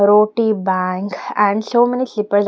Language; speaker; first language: English; non-native, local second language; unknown